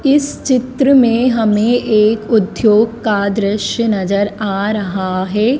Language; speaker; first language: Hindi; native; Hindi